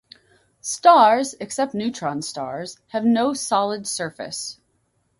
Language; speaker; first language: English; native; English